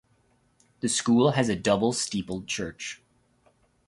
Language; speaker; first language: English; native; English